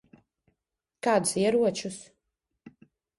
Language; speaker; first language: Latvian; early bilingual, heritage; Latvian